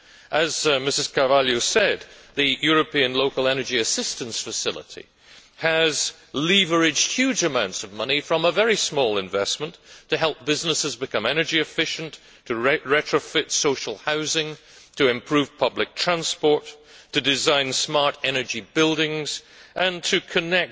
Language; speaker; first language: English; native; English